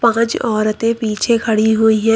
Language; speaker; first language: Hindi; native; Hindi